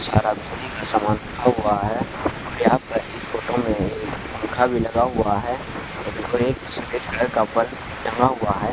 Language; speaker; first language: Hindi; native; Hindi